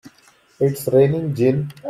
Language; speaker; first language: English; non-native, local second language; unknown